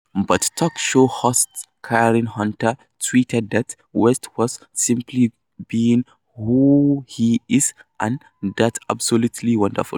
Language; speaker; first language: English; non-native, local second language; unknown